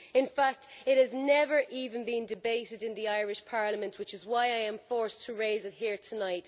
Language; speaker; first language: English; native; English